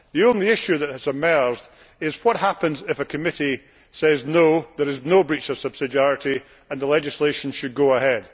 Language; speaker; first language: English; native; English